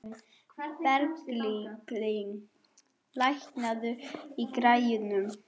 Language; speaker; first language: Icelandic; non-native, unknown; German